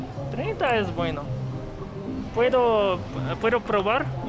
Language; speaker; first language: Spanish; non-native, learner; English